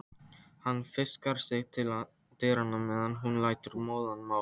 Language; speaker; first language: Icelandic; non-native, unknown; Polish